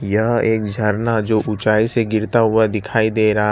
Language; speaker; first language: Hindi; non-native, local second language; Gujarati